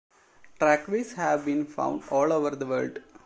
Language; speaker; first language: English; non-native, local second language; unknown